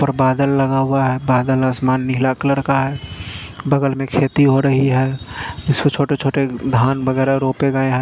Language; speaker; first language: Hindi; non-native, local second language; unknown